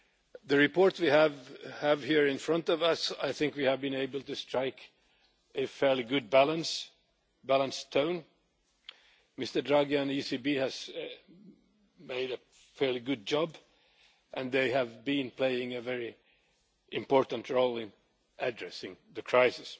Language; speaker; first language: English; non-native, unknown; Finnish